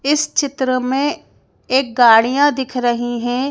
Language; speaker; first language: Hindi; native; Hindi